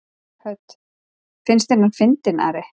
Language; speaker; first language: Icelandic; native; Icelandic